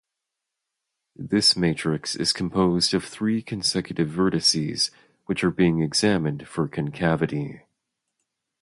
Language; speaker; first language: English; native; English